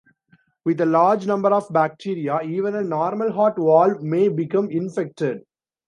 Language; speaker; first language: English; non-native, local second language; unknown